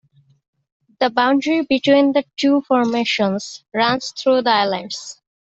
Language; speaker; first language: English; native; English